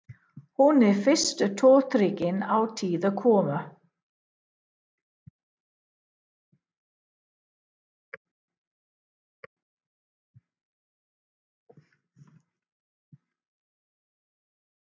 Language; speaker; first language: Icelandic; non-native, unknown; English